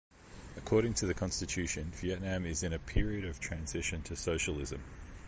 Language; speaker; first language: English; native; English